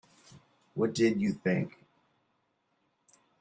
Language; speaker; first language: English; native; English